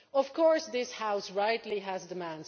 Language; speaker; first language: English; non-native, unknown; Dutch